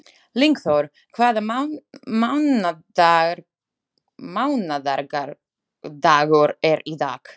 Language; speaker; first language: Icelandic; non-native, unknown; Slovak